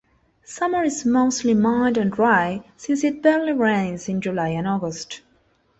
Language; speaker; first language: English; non-native, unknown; Spanish